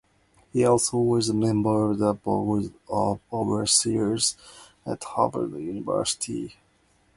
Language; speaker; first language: English; non-native, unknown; Japanese